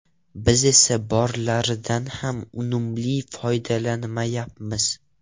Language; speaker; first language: Uzbek; non-native, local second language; Russian